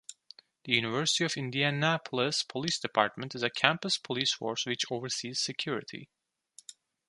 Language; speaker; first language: English; non-native, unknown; Turkish